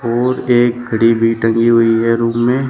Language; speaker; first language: Hindi; native; Hindi